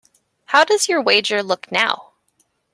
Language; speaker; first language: English; native; English